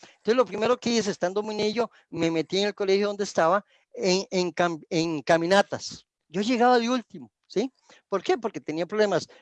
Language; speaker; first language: Spanish; native; Spanish